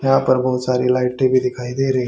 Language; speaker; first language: Hindi; native; Hindi